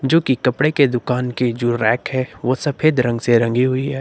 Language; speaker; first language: Hindi; native; Hindi